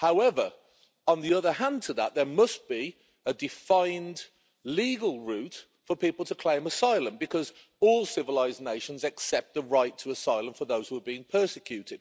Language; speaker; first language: English; native; English